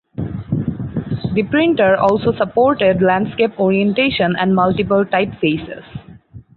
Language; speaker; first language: English; non-native, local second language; Bangla